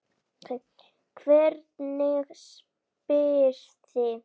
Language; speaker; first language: Icelandic; native; Icelandic